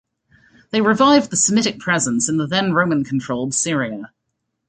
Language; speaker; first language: English; native; English